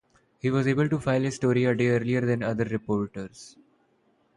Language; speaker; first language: English; non-native, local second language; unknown